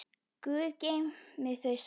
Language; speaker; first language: Icelandic; native; Icelandic